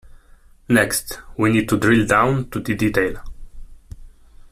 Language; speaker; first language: English; non-native, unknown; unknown